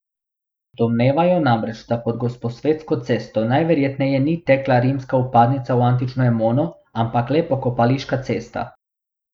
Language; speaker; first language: Slovenian; non-native, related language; Bosnian